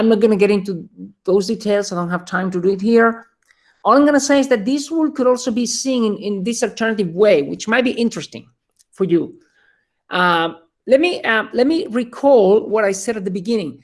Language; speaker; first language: English; non-native, fluent; Spanish